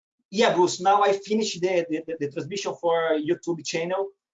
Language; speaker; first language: English; non-native, learner; Portuguese